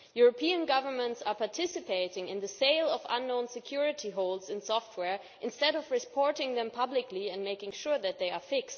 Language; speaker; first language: English; non-native, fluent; German